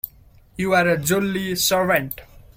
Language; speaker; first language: English; non-native, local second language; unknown